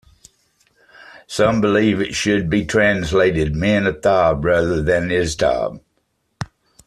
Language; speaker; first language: English; native; English